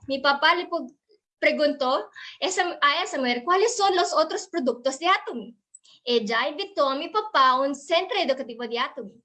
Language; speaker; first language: Spanish; non-native, learner; Filipino